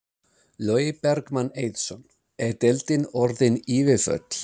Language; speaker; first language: Icelandic; non-native, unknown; English